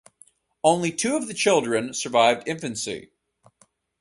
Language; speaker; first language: English; native; English